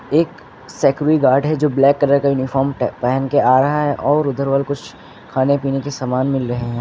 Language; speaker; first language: Hindi; native; Hindi